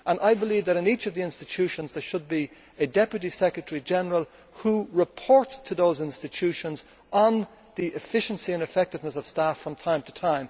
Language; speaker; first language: English; native; English